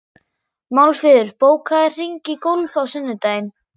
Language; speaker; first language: Icelandic; non-native, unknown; German